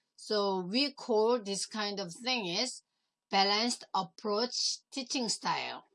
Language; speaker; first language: English; non-native, fluent; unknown